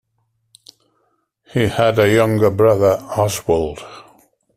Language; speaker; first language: English; native; English